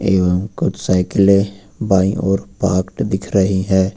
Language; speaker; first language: Hindi; native; Hindi